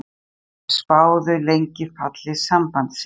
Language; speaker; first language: Icelandic; native; Icelandic